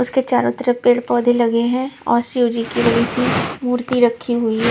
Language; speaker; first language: Hindi; non-native, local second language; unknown